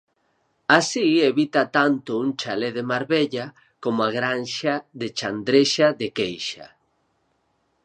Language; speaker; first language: Galician; native; Galician